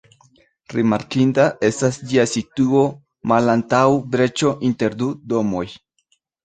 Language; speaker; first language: Esperanto; non-native, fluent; Spanish